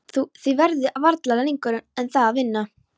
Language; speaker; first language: Icelandic; non-native, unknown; Polish